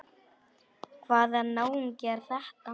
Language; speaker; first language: Icelandic; non-native, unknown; Polish